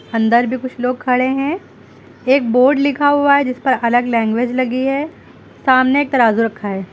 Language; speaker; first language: Hindi; native; Hindi